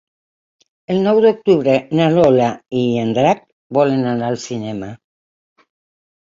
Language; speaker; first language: Catalan; non-native, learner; Spanish